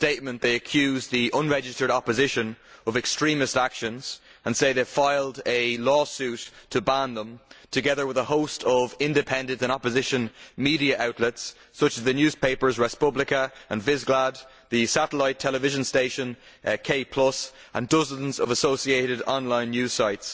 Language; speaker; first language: English; native; English